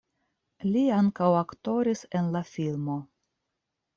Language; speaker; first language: Esperanto; non-native, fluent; Russian